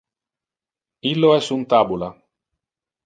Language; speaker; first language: Interlingua; non-native, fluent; Italian